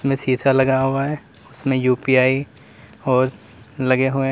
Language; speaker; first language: Hindi; native; Hindi